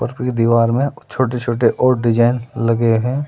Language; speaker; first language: Hindi; native; Hindi